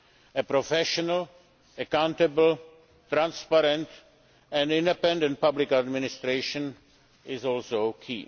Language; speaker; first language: English; non-native, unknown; Czech